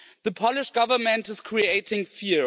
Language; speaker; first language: English; non-native, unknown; German